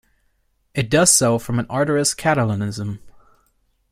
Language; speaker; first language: English; non-native, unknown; German